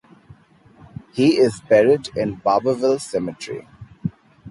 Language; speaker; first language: English; non-native, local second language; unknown